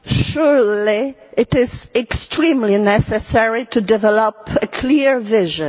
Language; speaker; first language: English; non-native, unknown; Polish